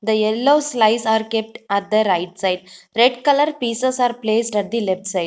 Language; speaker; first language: English; non-native, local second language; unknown